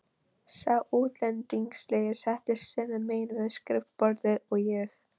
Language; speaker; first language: Icelandic; non-native, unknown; Polish